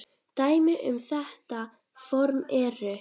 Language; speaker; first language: Icelandic; native; Icelandic